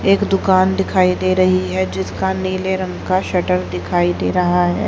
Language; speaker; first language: Hindi; native; Hindi